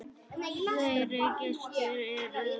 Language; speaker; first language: Icelandic; native; Icelandic